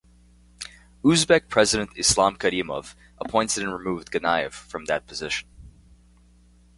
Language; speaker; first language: English; native; English